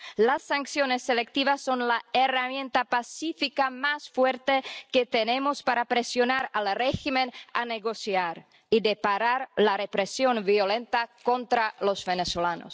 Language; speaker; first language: Spanish; non-native, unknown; Czech